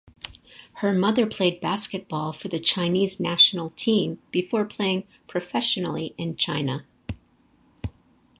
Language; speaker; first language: English; native; English